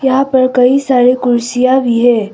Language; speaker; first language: Hindi; non-native, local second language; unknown